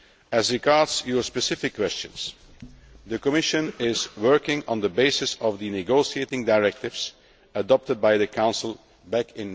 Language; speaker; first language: English; non-native, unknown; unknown